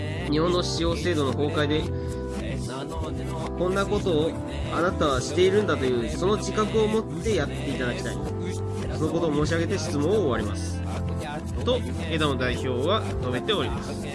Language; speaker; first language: Japanese; native; Japanese